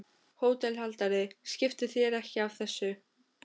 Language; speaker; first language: Icelandic; non-native, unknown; Albanian